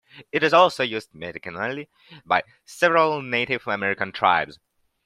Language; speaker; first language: English; non-native, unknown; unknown